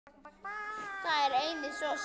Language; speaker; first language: Icelandic; native; Icelandic